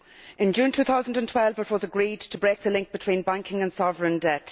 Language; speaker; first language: English; native; English